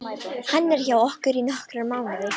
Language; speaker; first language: Icelandic; non-native, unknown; Romanian